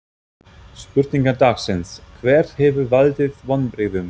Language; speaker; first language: Icelandic; non-native, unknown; German